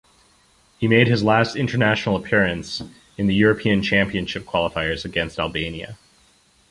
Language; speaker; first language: English; native; English